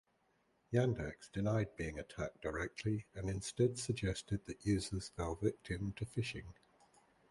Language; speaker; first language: English; native; English